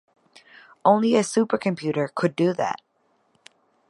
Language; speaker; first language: English; native; English